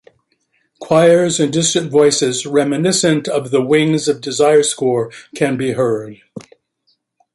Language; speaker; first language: English; native; English